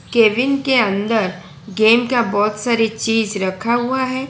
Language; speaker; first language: Hindi; non-native, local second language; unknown